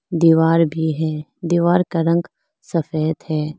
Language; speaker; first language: Hindi; non-native, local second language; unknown